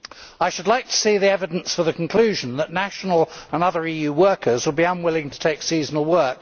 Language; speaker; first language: English; native; English